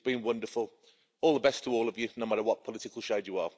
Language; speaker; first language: English; native; English